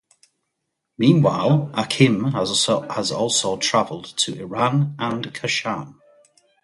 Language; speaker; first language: English; native; English